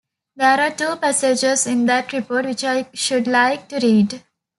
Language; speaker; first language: English; non-native, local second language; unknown